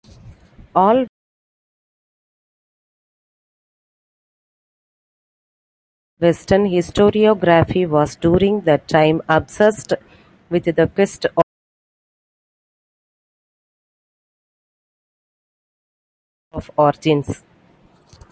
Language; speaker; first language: English; non-native, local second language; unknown